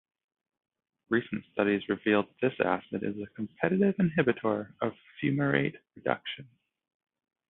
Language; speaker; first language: English; native; English